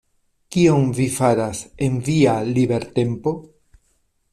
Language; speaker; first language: Esperanto; non-native, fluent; Spanish